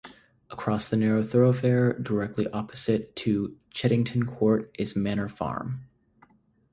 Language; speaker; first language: English; native; English